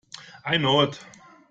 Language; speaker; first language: English; non-native, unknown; German